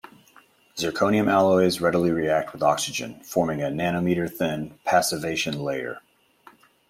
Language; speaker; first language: English; native; English